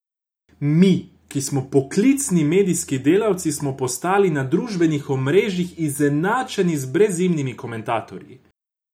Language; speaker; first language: Slovenian; non-native, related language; Croatian